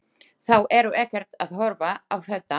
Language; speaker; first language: Icelandic; non-native, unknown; Slovak